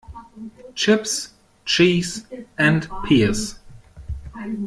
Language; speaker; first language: English; non-native, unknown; German